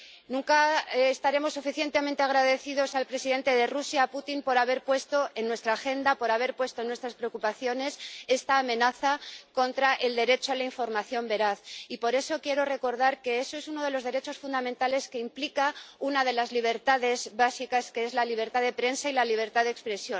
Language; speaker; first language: Spanish; native; Spanish